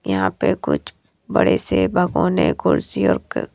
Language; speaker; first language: Hindi; non-native, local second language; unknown